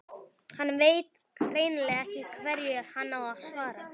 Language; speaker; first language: Icelandic; native; Icelandic